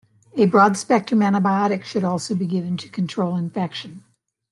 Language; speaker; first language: English; native; English